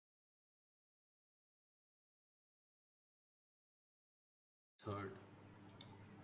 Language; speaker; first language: English; non-native, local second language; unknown